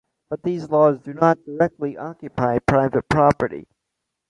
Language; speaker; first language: English; native; English